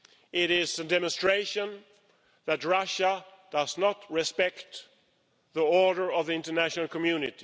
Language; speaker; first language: English; non-native, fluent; Swedish